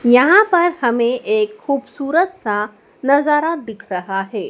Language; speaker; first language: Hindi; native; Hindi